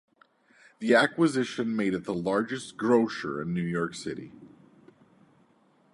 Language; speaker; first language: English; native; English